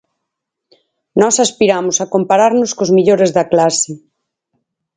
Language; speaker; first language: Galician; native; Galician